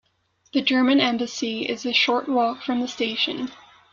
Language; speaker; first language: English; non-native, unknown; French